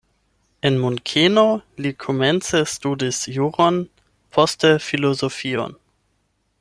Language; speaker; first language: Esperanto; non-native, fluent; German